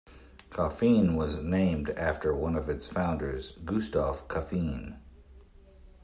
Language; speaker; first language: English; native; English